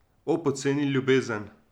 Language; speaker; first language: Slovenian; native; Slovenian